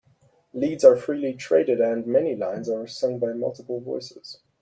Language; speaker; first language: English; non-native, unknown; German